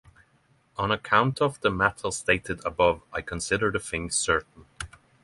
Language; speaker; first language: English; non-native, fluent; Norwegian